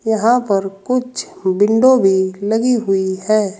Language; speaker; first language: Hindi; native; Hindi